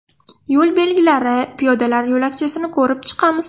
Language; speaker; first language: Uzbek; non-native, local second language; Russian